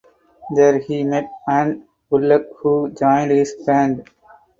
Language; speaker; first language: English; non-native, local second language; Tamil